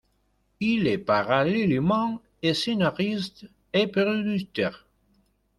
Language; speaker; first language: French; non-native, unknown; Spanish